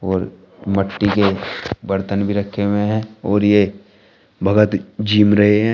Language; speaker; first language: Hindi; native; Hindi